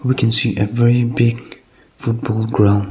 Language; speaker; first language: English; non-native, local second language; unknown